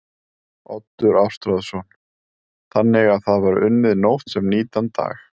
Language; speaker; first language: Icelandic; native; Icelandic